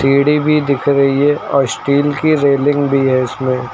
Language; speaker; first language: Hindi; native; Hindi